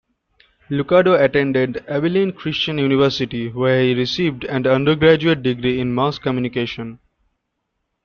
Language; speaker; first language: English; non-native, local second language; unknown